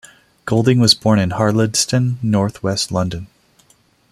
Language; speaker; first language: English; non-native, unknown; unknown